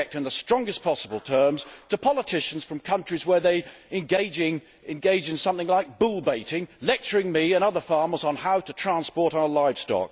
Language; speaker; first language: English; native; English